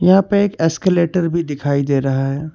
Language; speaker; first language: Hindi; non-native, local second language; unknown